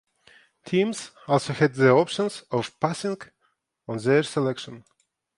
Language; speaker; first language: English; non-native, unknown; Ukrainian